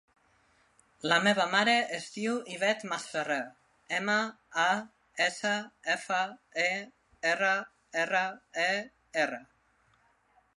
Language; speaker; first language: Catalan; non-native, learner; Spanish